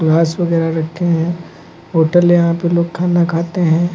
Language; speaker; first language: Hindi; native; Hindi